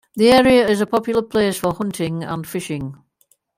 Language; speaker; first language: English; native; English